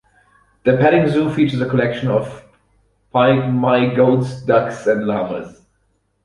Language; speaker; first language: English; non-native, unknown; German